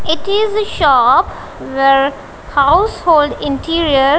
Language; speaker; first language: English; non-native, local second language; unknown